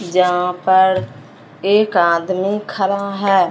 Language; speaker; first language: Hindi; non-native, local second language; Punjabi